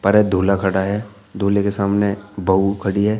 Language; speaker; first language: Hindi; native; Hindi